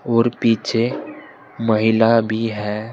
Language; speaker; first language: Hindi; native; Hindi